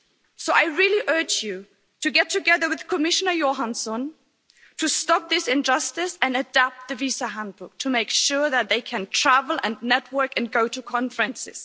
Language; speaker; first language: English; non-native, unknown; German